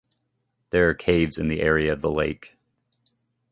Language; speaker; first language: English; native; English